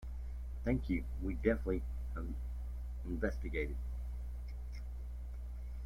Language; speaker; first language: English; native; English